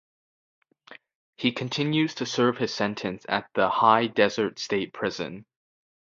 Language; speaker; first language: English; native; English